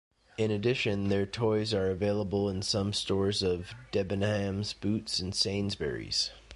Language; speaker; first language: English; native; English